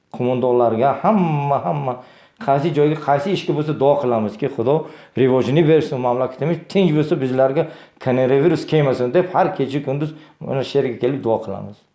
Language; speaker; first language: Uzbek; non-native, local second language; Tajik